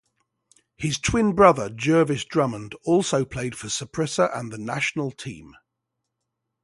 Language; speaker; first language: English; native; English